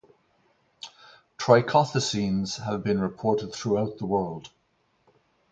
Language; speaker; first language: English; native; English